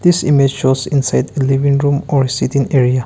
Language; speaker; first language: English; non-native, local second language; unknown